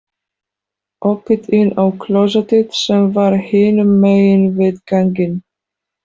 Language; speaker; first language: Icelandic; non-native, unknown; Polish